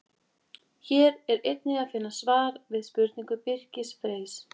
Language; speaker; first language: Icelandic; native; Icelandic